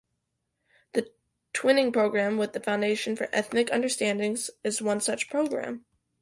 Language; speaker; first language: English; native; English